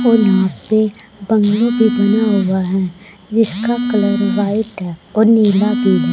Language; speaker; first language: Hindi; native; Hindi